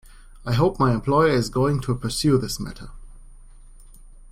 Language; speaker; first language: English; non-native, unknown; German